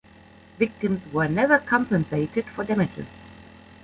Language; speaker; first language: English; non-native, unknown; German